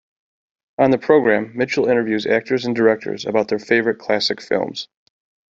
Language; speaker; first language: English; native; English